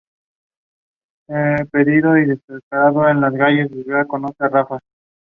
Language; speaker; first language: English; non-native, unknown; Spanish